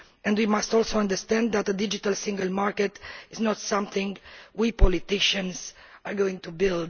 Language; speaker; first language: English; non-native, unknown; Romanian